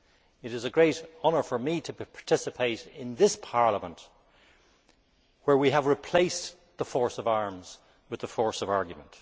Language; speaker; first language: English; native; English